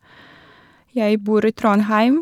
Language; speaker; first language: Norwegian; non-native, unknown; Russian